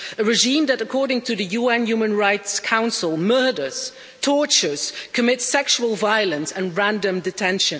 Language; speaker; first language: English; non-native, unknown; Dutch